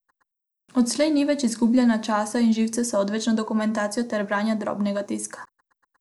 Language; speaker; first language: Slovenian; non-native, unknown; Macedonian